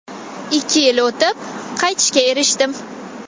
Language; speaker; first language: Uzbek; non-native, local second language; Kazakh